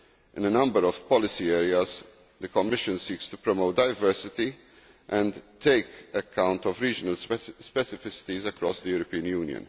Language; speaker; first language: English; non-native, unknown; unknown